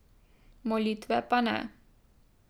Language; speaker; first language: Slovenian; native; Slovenian